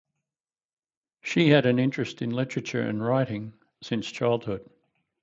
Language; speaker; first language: English; native; English